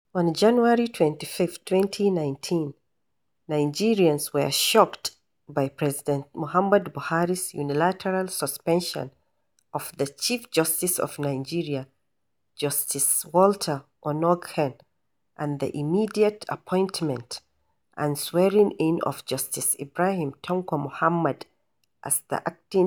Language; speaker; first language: English; non-native, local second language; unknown